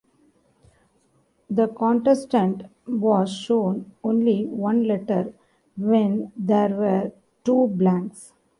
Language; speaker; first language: English; non-native, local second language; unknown